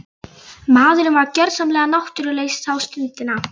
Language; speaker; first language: Icelandic; non-native, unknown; Polish